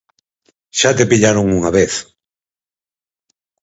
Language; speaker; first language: Galician; native; Galician